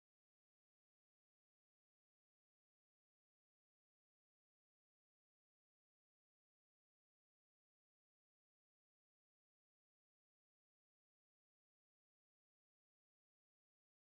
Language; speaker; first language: Hausa; native; Hausa